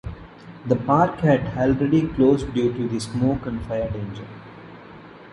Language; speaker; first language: English; non-native, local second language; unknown